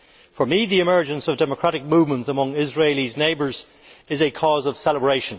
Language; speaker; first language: English; native; English